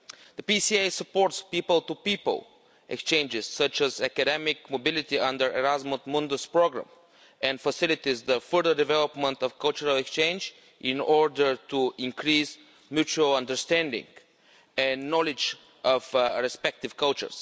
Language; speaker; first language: English; non-native, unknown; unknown